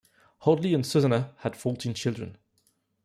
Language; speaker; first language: English; non-native, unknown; French